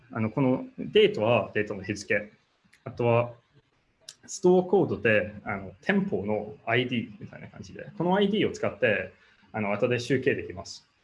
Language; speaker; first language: Japanese; non-native, fluent; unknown